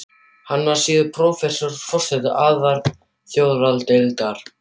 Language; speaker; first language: Icelandic; non-native, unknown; German